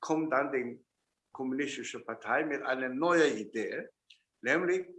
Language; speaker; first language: German; non-native, fluent; Chinese